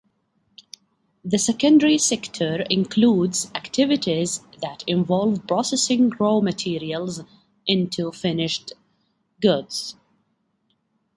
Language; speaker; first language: English; non-native, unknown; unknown